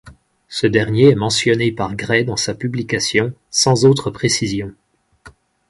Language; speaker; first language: French; native; French